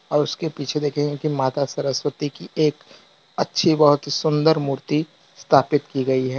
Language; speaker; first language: Hindi; non-native, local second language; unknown